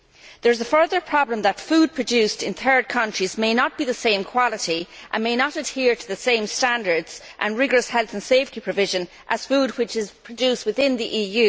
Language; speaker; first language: English; native; English